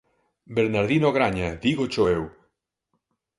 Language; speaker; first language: Galician; non-native, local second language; Spanish